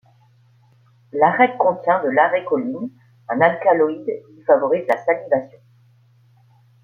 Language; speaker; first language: French; native; French